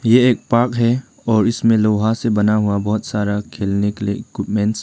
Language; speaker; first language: Hindi; non-native, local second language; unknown